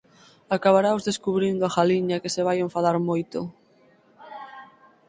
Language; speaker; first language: Galician; native; Galician